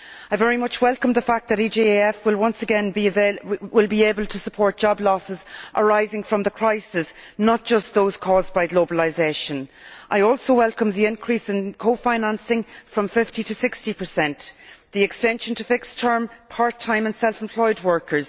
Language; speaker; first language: English; native; English